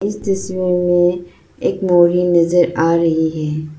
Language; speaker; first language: Hindi; non-native, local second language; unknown